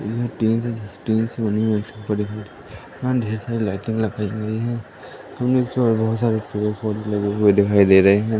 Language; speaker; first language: Hindi; native; Hindi